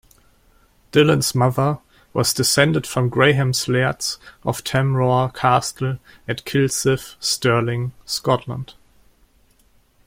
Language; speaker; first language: English; non-native, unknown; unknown